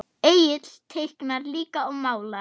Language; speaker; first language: Icelandic; non-native, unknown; German